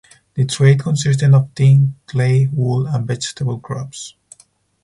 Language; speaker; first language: English; non-native, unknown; Spanish